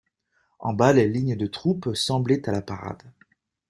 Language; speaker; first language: French; native; French